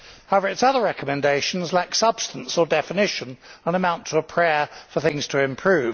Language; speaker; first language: English; native; English